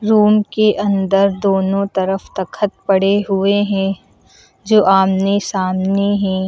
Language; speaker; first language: Hindi; native; Hindi